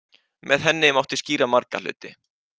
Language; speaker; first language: Icelandic; native; Icelandic